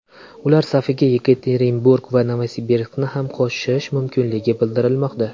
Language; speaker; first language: Uzbek; native; Uzbek